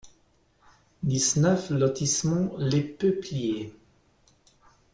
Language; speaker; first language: French; non-native, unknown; German